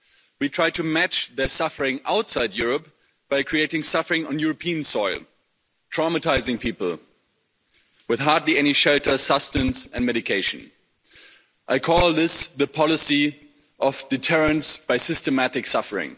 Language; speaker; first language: English; non-native, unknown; German